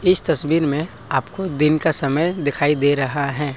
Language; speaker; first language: Hindi; non-native, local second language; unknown